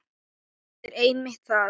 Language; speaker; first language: Icelandic; non-native, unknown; Thai